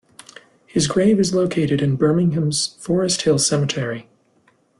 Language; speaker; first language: English; native; English